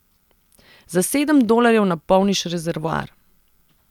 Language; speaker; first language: Slovenian; non-native, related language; Serbian